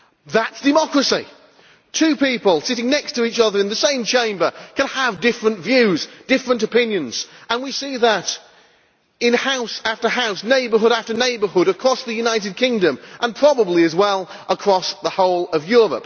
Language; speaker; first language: English; native; English